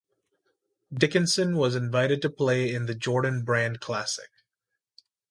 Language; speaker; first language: English; native; English